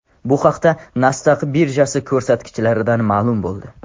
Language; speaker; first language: Uzbek; non-native, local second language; Tajik